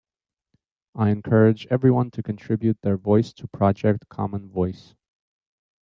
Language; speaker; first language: English; native; English